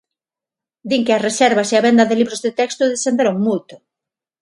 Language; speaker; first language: Galician; non-native, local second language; Spanish